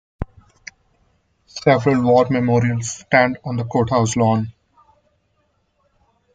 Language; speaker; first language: English; non-native, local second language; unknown